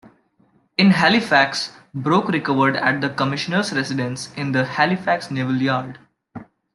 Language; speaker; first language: English; non-native, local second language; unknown